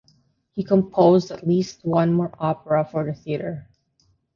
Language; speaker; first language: English; non-native, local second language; Filipino